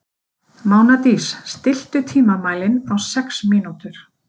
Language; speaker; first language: Icelandic; native; Icelandic